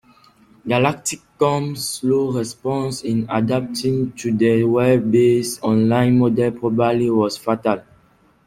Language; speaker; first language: English; non-native, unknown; French